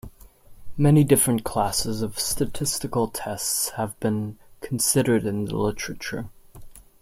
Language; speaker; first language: English; non-native, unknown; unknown